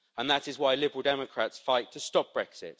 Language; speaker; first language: English; native; English